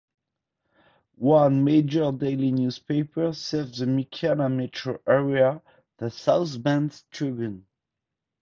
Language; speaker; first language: English; non-native, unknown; French